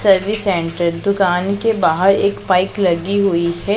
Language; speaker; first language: Hindi; non-native, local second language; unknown